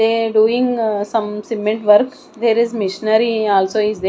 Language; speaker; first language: English; non-native, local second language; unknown